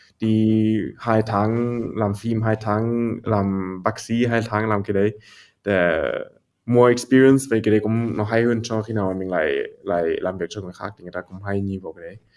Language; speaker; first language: Vietnamese; early bilingual, heritage; Vietnamese